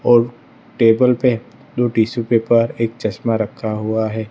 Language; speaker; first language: Hindi; non-native, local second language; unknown